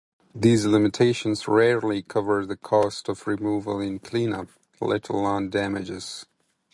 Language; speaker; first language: English; non-native, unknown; Pashto